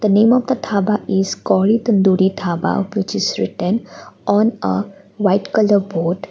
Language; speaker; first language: English; non-native, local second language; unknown